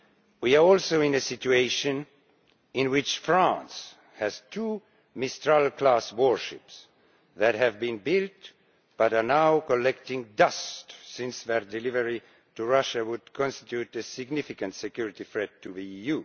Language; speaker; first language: English; non-native, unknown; Estonian